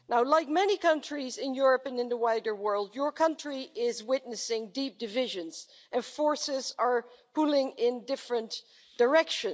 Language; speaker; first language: English; non-native, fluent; Dutch